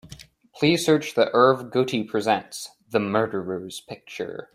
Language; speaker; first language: English; native; English